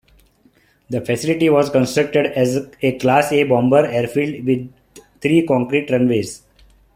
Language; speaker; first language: English; non-native, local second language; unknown